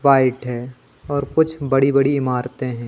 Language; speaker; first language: Hindi; native; Hindi